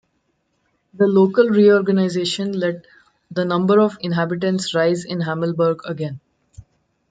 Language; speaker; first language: English; non-native, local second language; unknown